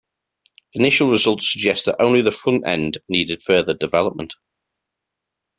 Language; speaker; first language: English; native; English